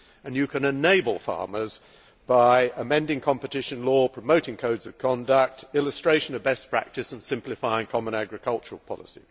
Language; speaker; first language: English; native; English